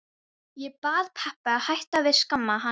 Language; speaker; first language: Icelandic; non-native, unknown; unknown